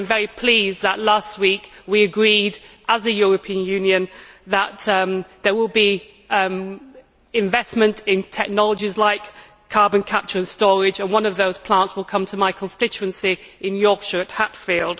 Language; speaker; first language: English; native; English